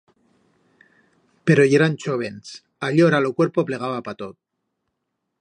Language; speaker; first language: Aragonese; native; Aragonese